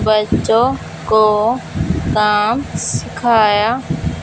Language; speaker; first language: Hindi; non-native, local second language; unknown